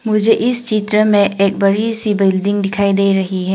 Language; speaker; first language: Hindi; non-native, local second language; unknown